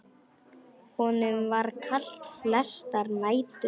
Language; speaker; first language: Icelandic; non-native, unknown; Polish